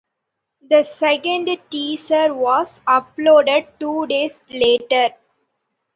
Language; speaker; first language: English; non-native, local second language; Tamil